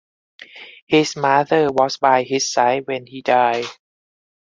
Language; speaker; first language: English; non-native, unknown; Thai